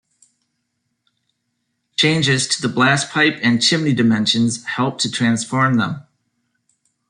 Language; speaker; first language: English; native; English